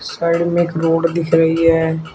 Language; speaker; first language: Hindi; native; Hindi